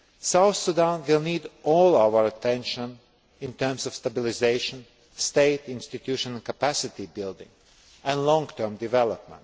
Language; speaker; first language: English; non-native, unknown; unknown